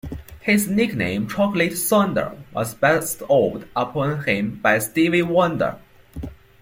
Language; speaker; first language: English; non-native, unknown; Chinese